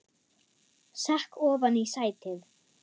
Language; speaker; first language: Icelandic; non-native, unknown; German